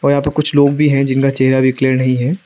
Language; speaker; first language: Hindi; non-native, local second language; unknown